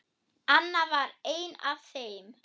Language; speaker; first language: Icelandic; non-native, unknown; German